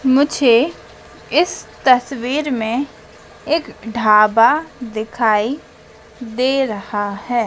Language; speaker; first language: Hindi; native; Hindi